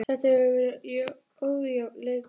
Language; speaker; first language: Icelandic; native; Icelandic